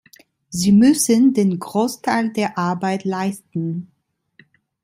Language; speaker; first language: German; non-native, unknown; Italian